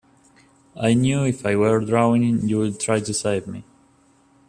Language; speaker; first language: English; native; English